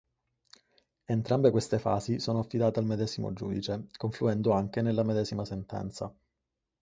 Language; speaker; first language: Italian; native; Italian